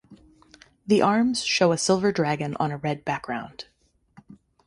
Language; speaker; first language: English; native; English